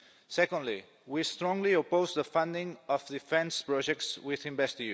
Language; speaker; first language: English; non-native, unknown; Catalan